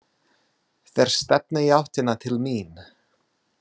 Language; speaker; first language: Icelandic; non-native, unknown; English